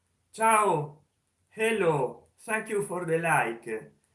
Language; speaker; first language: English; non-native, learner; Italian